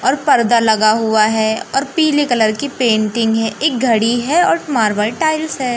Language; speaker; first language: Hindi; native; Hindi